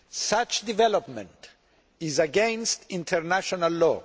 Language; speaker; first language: English; non-native, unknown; Greek